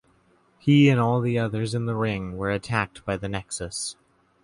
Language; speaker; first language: English; native; English